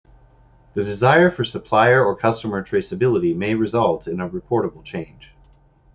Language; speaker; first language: English; native; English